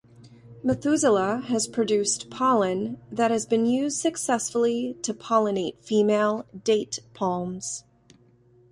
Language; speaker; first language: English; native; English